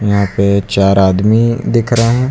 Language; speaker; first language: Hindi; native; Hindi